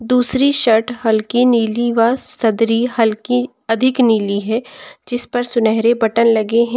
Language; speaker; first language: Hindi; native; Hindi